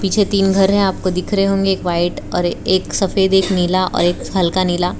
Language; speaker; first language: Hindi; non-native, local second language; Gujarati